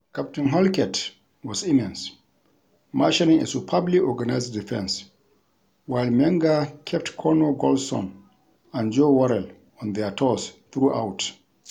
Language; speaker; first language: English; non-native, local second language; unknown